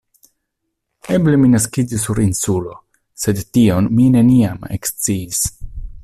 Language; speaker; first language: Esperanto; non-native, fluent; Italian